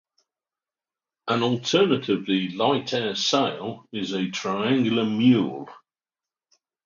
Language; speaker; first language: English; native; English